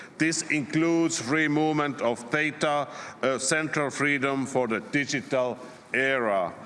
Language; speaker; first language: English; non-native, fluent; Estonian